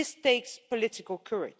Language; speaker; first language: English; non-native, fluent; Dutch